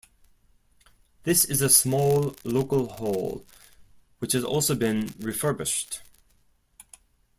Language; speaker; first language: English; non-native, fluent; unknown